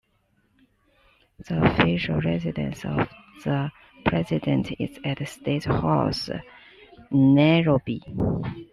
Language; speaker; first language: English; non-native, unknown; Chinese